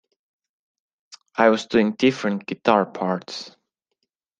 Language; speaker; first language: English; non-native, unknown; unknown